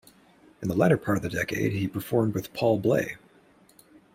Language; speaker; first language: English; native; English